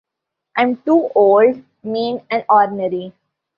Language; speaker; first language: English; non-native, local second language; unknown